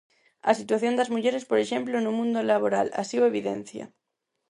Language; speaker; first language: Galician; non-native, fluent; Spanish